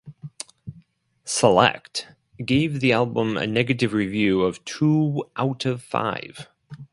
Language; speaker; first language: English; non-native, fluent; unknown